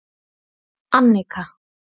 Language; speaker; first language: Icelandic; native; Icelandic